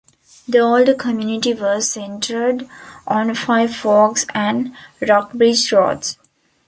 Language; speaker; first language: English; non-native, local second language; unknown